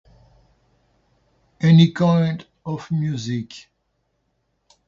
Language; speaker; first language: English; non-native, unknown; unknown